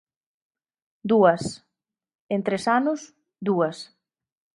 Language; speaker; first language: Galician; native; Galician